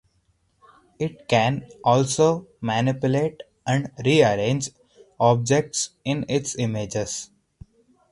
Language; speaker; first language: English; non-native, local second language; Hindi